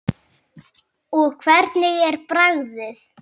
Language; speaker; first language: Icelandic; native; Icelandic